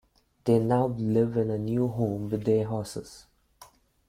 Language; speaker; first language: English; non-native, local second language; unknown